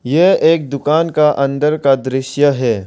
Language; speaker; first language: Hindi; non-native, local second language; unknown